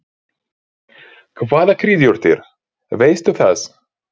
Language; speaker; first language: Icelandic; non-native, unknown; Ukrainian